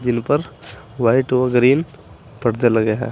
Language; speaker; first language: Hindi; native; Hindi